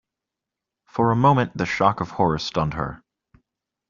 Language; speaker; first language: English; native; English